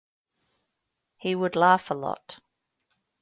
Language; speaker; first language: English; native; English